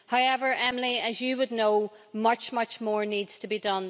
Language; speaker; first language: English; native; English